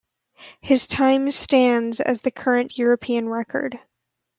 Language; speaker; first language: English; native; English